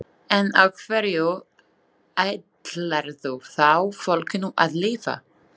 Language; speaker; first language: Icelandic; non-native, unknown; Slovak